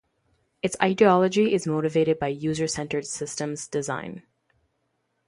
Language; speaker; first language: English; non-native, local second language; French